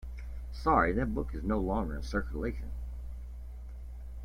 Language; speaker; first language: English; native; English